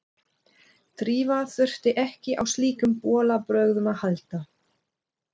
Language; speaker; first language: Icelandic; non-native, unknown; German